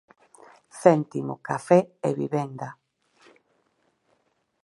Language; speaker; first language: Galician; native; Galician